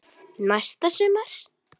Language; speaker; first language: Icelandic; native; Icelandic